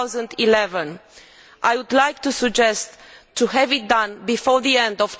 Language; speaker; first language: English; non-native, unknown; Romanian